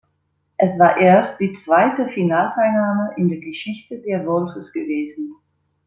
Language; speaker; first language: German; non-native, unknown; Dutch